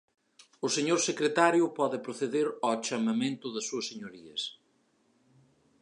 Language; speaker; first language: Galician; native; Galician